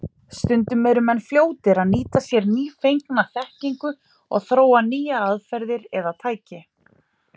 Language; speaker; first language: Icelandic; native; Icelandic